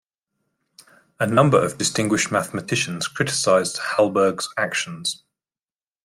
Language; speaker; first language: English; native; English